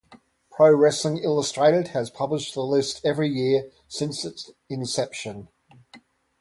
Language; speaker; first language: English; native; English